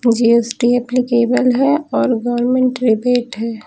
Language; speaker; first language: Hindi; native; Hindi